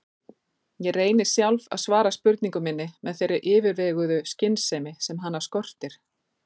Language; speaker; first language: Icelandic; native; Icelandic